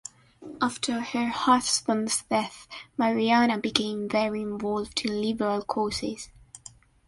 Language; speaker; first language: English; non-native, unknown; Spanish